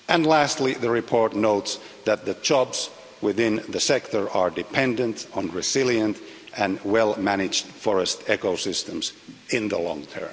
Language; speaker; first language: English; non-native, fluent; Finnish